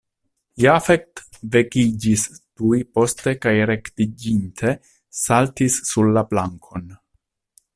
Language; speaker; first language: Esperanto; non-native, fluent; Italian